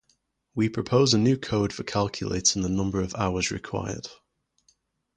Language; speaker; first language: English; native; English